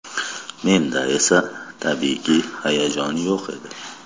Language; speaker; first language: Uzbek; non-native, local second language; Kazakh